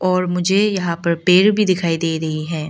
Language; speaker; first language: Hindi; early bilingual, other home language; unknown